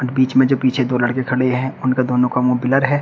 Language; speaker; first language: Hindi; native; Hindi